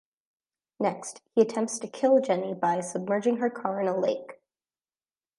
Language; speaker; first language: English; native; English